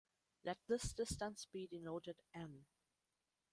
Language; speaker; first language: English; non-native, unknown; German